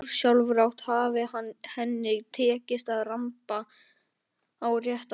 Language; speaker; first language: Icelandic; native; Icelandic